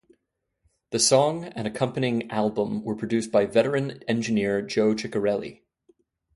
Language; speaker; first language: English; native; English